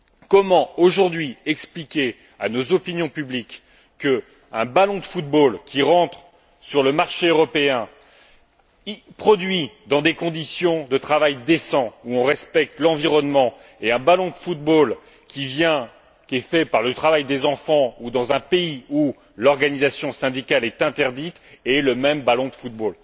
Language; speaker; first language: French; native; French